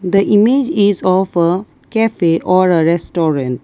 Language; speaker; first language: English; non-native, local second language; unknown